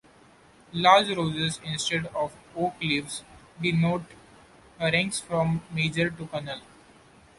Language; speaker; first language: English; non-native, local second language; Marathi